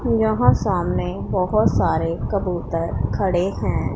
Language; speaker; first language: Hindi; non-native, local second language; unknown